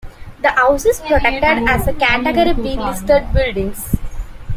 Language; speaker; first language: English; non-native, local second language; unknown